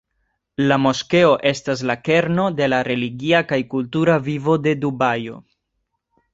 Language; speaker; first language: Esperanto; non-native, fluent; Spanish